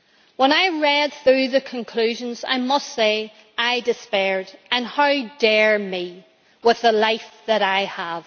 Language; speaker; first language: English; native; English